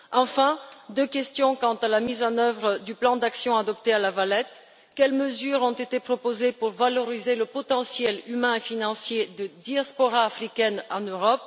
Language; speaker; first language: French; non-native, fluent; Bulgarian